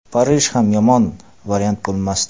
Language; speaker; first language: Uzbek; non-native, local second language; Kara-Kalpak